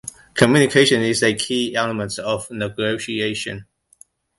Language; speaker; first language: English; non-native, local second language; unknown